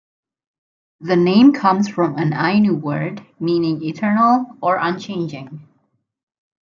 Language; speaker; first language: English; native; English